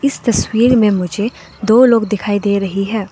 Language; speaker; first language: Hindi; non-native, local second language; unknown